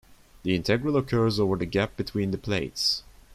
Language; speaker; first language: English; non-native, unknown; Turkish